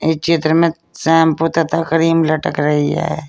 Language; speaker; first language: Hindi; native; Hindi